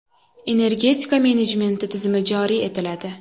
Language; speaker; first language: Uzbek; native; Uzbek